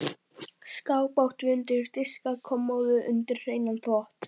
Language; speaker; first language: Icelandic; native; Icelandic